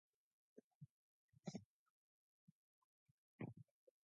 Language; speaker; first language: English; non-native, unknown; Mongolian